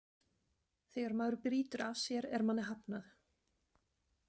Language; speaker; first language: Icelandic; non-native, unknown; German